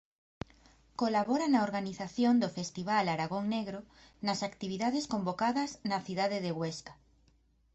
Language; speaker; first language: Galician; native; Galician